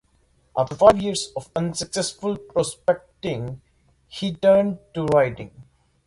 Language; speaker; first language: English; native; English